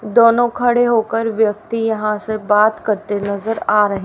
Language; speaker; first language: Hindi; native; Hindi